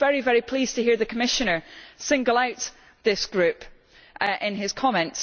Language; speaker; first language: English; native; English